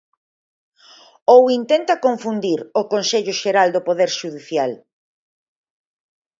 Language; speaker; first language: Galician; native; Galician